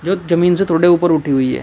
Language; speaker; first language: Hindi; native; Hindi